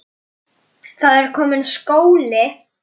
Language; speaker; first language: Icelandic; non-native, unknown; Polish